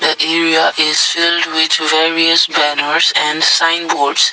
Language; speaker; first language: English; non-native, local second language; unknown